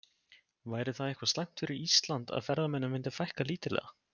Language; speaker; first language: Icelandic; native; Icelandic